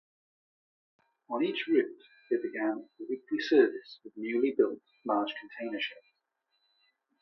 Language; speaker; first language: English; native; English